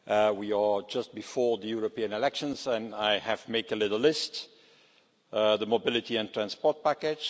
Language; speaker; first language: English; non-native, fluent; Dutch